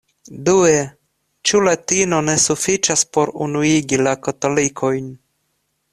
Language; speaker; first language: Esperanto; non-native, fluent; Russian